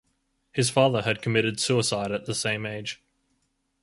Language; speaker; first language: English; native; English